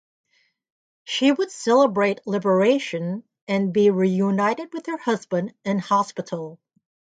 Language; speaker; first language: English; native; English